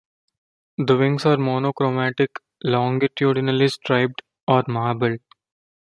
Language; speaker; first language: English; non-native, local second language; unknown